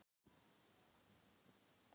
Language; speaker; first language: Icelandic; non-native, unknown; Thai